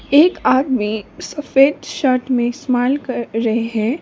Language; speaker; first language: Hindi; non-native, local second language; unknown